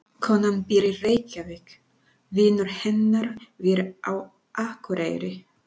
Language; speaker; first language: Icelandic; non-native, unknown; Spanish